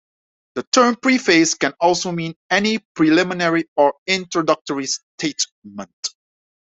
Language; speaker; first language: English; non-native, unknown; Dutch